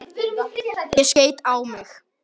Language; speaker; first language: Icelandic; non-native, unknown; Polish